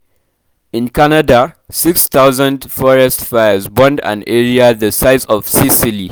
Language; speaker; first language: English; non-native, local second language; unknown